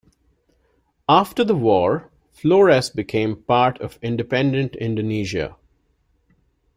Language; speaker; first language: English; non-native, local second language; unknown